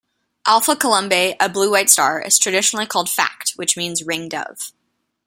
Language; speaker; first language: English; native; English